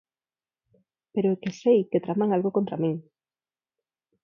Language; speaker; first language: Galician; non-native, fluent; Spanish